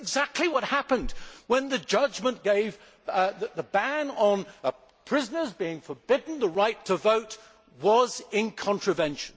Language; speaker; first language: English; native; English